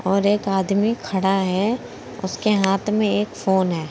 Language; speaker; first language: Hindi; native; Hindi